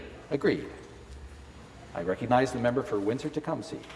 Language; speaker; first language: English; native; English